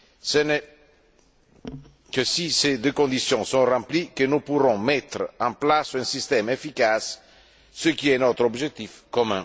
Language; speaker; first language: French; non-native, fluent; Italian